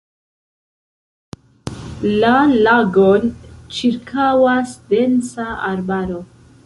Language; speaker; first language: Esperanto; non-native, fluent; Central Kurdish